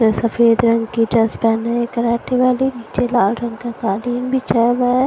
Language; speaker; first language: Hindi; non-native, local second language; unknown